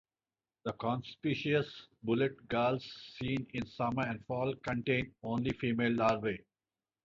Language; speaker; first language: English; non-native, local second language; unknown